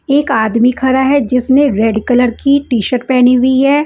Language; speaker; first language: Hindi; non-native, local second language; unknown